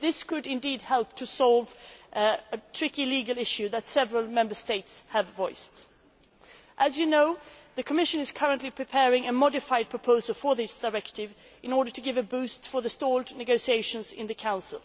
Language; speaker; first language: English; non-native, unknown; Swedish